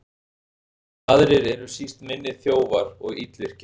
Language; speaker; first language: Icelandic; native; Icelandic